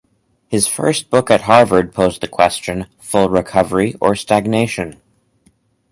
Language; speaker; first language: English; native; English